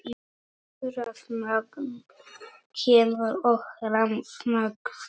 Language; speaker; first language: Icelandic; non-native, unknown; Polish